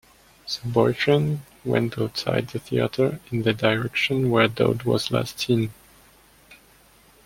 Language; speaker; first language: English; non-native, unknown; French